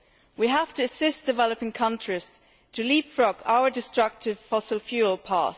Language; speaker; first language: English; non-native, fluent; German